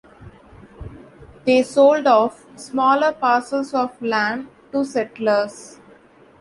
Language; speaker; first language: English; non-native, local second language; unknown